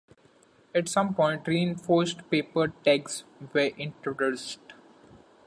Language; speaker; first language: English; non-native, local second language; Marathi